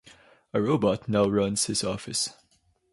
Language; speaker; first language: English; non-native, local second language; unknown